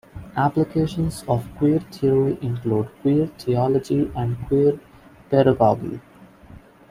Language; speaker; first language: English; non-native, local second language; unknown